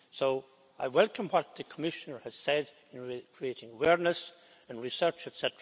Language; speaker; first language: English; native; English